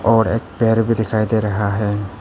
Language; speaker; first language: Hindi; non-native, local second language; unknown